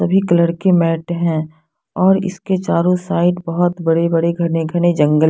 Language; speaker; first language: Hindi; non-native, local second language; Punjabi